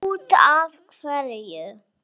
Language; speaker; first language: Icelandic; non-native, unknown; English